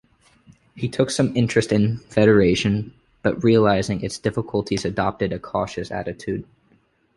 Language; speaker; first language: English; native; English